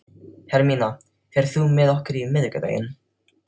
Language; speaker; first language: Icelandic; non-native, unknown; Filipino